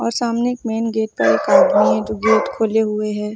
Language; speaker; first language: Hindi; native; Hindi